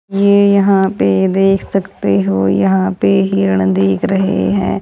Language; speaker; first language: Hindi; native; Hindi